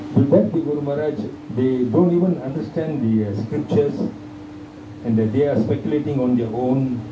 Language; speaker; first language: English; non-native, local second language; Tamil